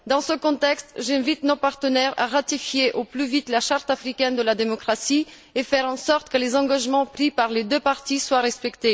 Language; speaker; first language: French; non-native, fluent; Bulgarian